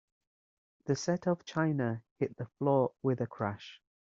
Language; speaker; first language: English; native; English